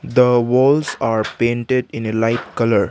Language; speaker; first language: English; non-native, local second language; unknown